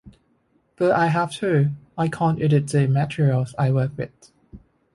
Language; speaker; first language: English; non-native, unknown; Thai